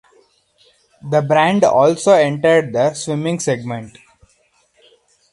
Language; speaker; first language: English; non-native, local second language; Hindi